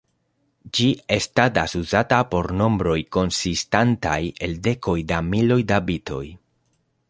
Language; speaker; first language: Esperanto; non-native, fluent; Spanish